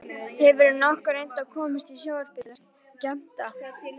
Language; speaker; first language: Icelandic; native; Icelandic